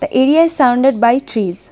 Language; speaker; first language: English; non-native, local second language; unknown